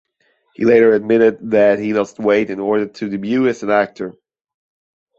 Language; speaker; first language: English; non-native, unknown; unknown